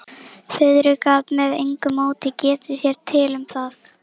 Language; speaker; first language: Icelandic; native; Icelandic